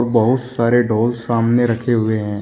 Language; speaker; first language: Hindi; native; Hindi